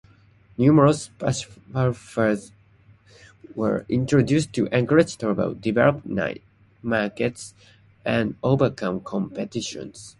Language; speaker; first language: English; non-native, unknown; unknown